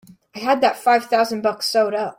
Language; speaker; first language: English; native; English